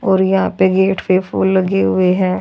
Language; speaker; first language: Hindi; native; Hindi